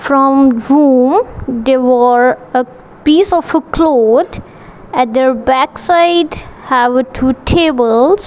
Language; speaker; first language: English; non-native, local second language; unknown